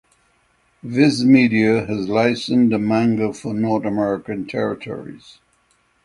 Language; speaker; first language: English; native; English